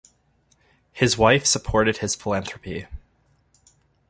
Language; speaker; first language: English; native; English